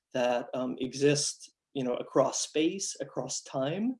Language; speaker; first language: English; native; English